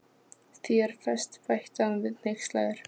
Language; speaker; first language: Icelandic; non-native, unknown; Polish